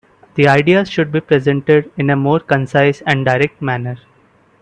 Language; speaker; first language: English; non-native, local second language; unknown